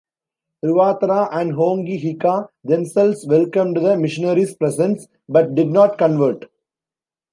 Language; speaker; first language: English; non-native, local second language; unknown